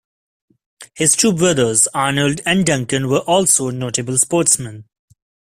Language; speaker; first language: English; non-native, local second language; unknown